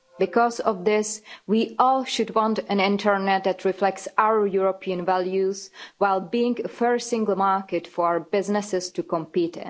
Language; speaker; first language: English; non-native, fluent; Czech